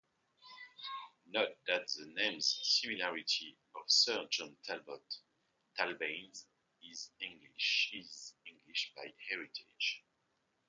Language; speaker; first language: English; non-native, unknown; French